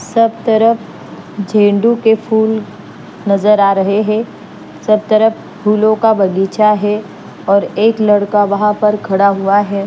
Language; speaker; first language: Hindi; non-native, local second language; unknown